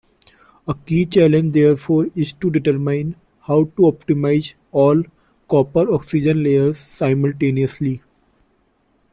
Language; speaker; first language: English; non-native, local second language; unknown